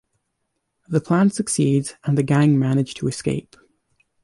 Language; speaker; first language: English; native; English